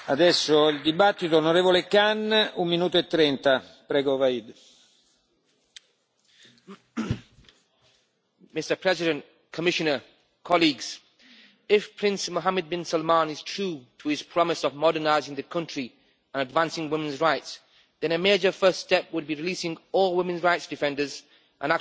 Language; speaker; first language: English; native; English